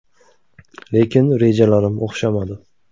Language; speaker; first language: Uzbek; native; Uzbek